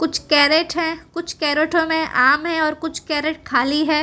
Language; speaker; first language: Hindi; non-native, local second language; Gujarati